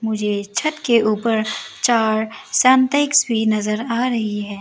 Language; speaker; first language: Hindi; non-native, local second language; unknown